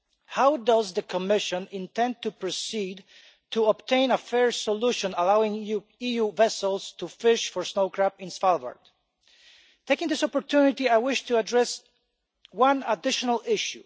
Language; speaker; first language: English; non-native, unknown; Polish